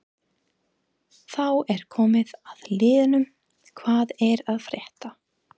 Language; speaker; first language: Icelandic; non-native, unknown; English